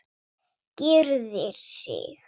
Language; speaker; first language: Icelandic; non-native, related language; Swedish